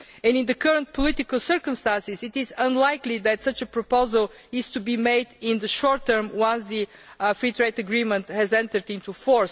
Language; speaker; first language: English; non-native, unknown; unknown